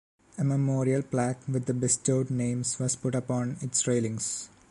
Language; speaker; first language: English; non-native, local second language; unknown